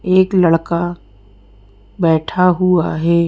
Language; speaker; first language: Hindi; native; Hindi